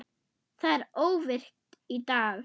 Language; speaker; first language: Icelandic; non-native, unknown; German